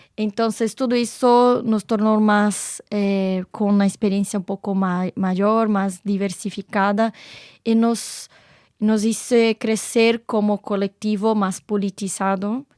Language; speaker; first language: Spanish; non-native, related language; Portuguese